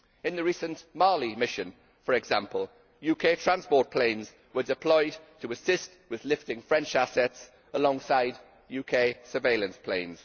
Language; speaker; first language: English; native; English